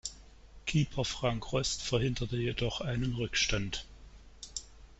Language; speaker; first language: German; native; German